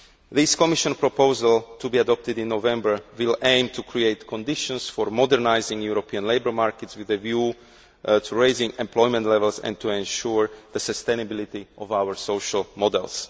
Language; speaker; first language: English; non-native, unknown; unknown